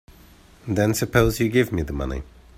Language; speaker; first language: English; native; English